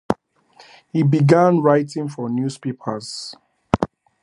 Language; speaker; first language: English; native; English